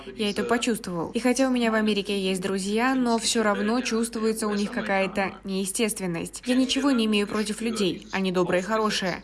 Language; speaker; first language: Russian; non-native, fluent; German